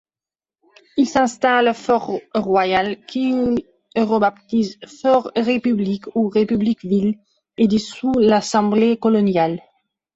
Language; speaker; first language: French; non-native, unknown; Belarusian